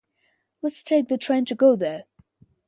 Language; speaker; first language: English; non-native, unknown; Russian